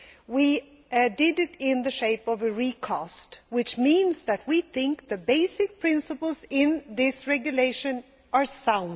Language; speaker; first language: English; non-native, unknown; Swedish